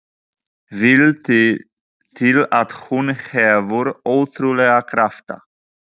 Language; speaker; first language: Icelandic; non-native, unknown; Polish